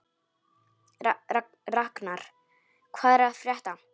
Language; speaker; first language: Icelandic; non-native, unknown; Polish